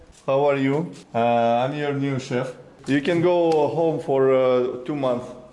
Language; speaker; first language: English; non-native, learner; Russian